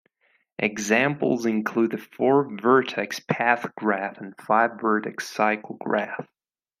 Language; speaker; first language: English; non-native, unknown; Spanish